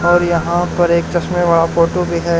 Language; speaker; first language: Hindi; native; Hindi